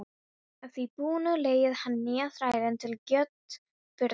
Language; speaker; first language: Icelandic; non-native, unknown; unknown